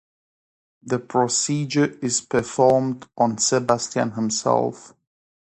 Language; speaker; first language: English; non-native, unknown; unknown